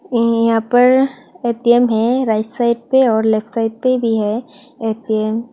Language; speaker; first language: Hindi; non-native, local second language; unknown